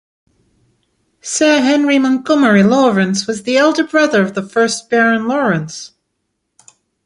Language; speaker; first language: English; non-native, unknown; German